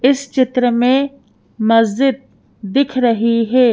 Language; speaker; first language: Hindi; native; Hindi